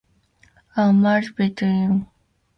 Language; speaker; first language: English; native; English